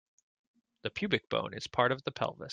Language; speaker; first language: English; native; English